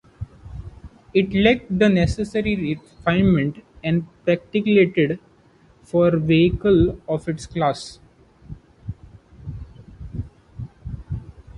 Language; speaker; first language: English; non-native, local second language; Marathi